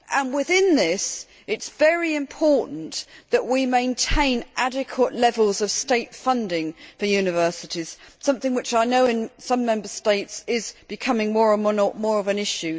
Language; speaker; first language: English; native; English